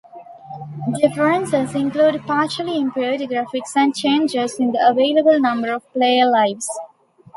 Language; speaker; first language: English; non-native, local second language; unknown